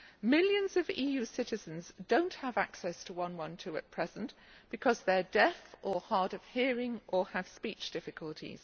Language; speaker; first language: English; native; English